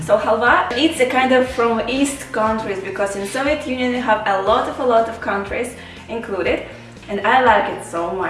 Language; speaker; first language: English; non-native, learner; Russian